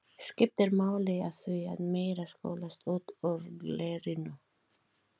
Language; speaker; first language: Icelandic; non-native, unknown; Filipino